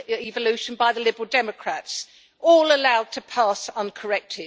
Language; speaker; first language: English; native; English